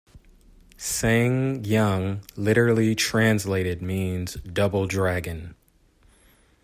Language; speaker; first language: English; native; English